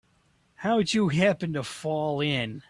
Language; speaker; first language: English; native; English